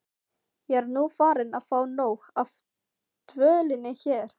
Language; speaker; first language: Icelandic; non-native, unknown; Filipino